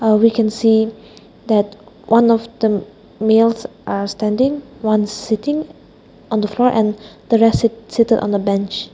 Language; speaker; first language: English; non-native, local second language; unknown